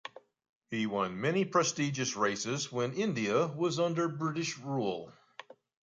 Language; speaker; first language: English; native; English